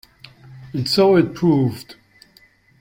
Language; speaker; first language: English; non-native, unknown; German